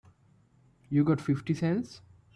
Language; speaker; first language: English; non-native, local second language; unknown